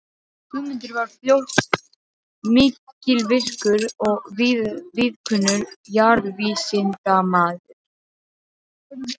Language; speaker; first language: Icelandic; non-native, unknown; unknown